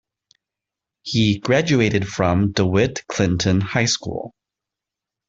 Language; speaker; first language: English; native; English